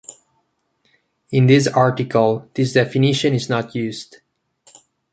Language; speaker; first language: English; non-native, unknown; Catalan